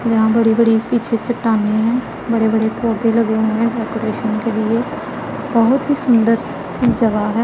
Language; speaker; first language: Hindi; non-native, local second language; Punjabi